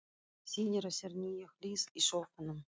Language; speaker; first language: Icelandic; non-native, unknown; Russian